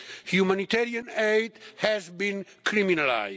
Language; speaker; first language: English; non-native, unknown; Catalan